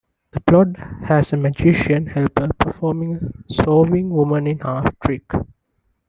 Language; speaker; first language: English; non-native, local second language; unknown